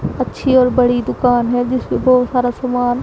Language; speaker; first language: Hindi; non-native, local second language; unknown